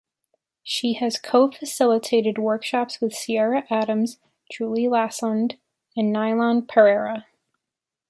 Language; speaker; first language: English; native; English